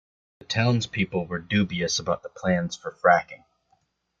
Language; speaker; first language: English; native; English